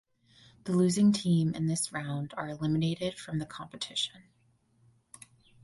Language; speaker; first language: English; native; English